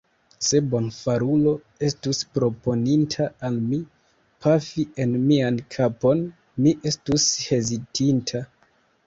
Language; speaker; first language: Esperanto; non-native, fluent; Kinyarwanda